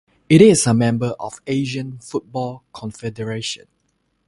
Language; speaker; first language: English; non-native, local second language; Chinese